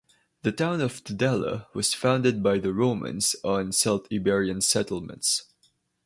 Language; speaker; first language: English; non-native, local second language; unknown